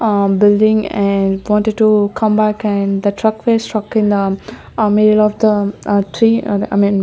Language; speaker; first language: English; non-native, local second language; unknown